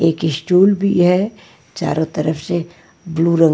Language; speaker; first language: Hindi; non-native, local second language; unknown